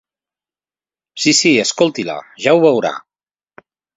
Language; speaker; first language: Catalan; native; Catalan